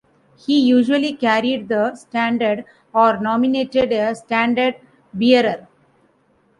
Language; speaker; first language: English; non-native, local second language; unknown